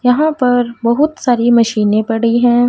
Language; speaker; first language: Hindi; non-native, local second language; Punjabi